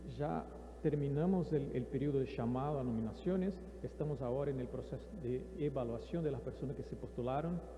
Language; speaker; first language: Spanish; non-native, related language; Portuguese